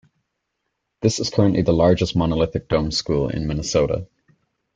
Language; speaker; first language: English; native; English